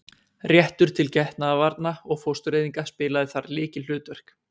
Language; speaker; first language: Icelandic; native; Icelandic